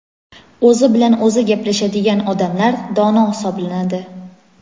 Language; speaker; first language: Uzbek; native; Uzbek